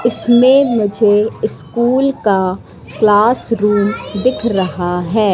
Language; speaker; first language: Hindi; native; Hindi